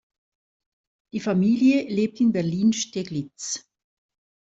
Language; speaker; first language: German; native; German